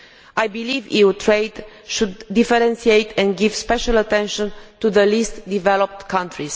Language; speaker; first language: English; non-native, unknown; Romanian